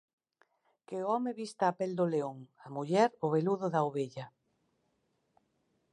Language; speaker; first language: Galician; native; Galician